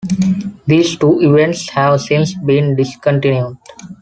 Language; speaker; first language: English; non-native, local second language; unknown